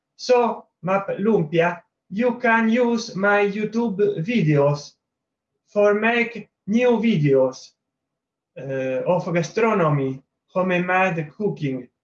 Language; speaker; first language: English; non-native, learner; Italian